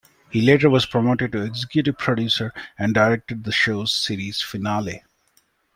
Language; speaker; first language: English; non-native, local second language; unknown